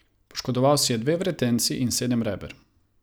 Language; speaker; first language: Slovenian; non-native, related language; Croatian